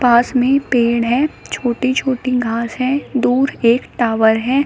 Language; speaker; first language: Hindi; native; Hindi